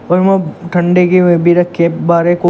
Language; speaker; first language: Hindi; native; Hindi